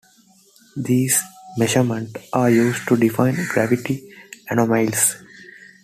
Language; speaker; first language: English; non-native, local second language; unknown